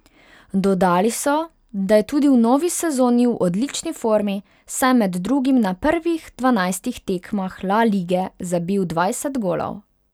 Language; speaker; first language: Slovenian; non-native, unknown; Hungarian